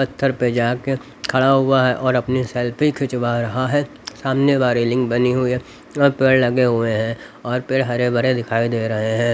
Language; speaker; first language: Hindi; native; Hindi